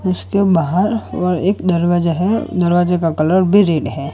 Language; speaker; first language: Hindi; non-native, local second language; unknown